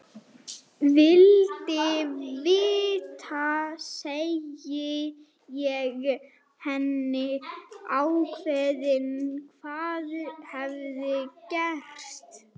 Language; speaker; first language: Icelandic; non-native, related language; Swedish